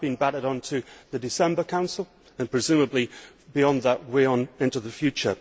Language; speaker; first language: English; native; English